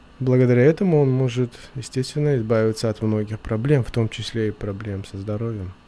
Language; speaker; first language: Russian; non-native, local second language; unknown